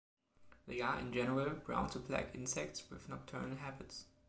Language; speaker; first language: English; non-native, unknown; German